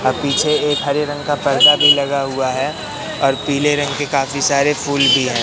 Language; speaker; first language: Hindi; native; Hindi